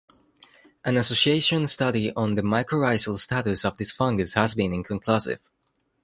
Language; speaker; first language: English; non-native, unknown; Spanish